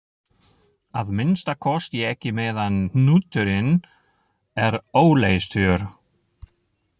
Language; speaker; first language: Icelandic; non-native, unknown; German